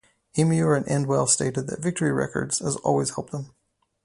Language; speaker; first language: English; native; English